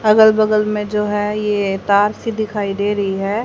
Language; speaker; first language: Hindi; native; Hindi